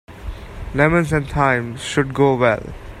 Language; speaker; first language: English; non-native, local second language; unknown